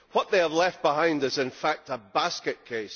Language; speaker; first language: English; native; English